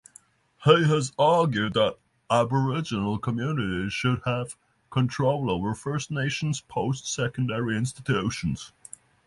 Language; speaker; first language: English; non-native, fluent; Norwegian